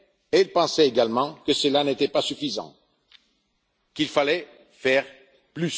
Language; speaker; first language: French; non-native, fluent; Italian